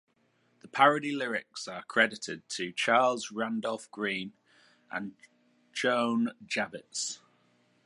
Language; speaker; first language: English; native; English